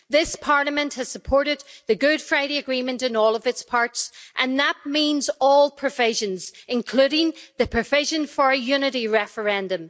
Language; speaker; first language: English; native; English